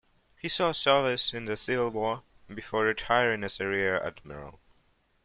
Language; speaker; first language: English; non-native, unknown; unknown